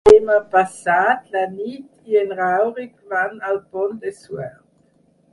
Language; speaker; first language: Catalan; non-native, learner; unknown